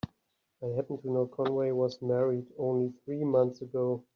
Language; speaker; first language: English; native; English